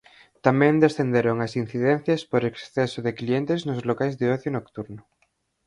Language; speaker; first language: Galician; native; Galician